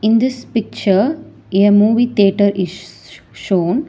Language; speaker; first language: English; non-native, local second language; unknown